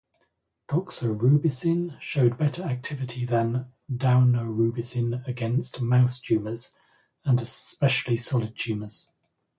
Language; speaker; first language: English; native; English